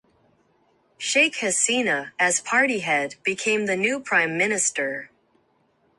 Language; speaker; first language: English; non-native, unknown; Japanese